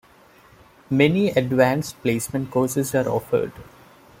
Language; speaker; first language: English; non-native, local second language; Malayalam